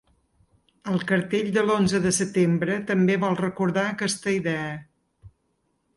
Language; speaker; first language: Catalan; native; Catalan